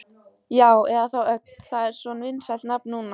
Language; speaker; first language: Icelandic; native; Icelandic